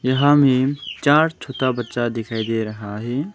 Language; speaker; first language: Hindi; non-native, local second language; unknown